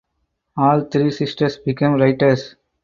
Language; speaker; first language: English; non-native, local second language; Tamil